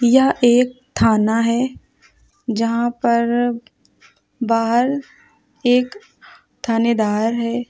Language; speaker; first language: Hindi; native; Hindi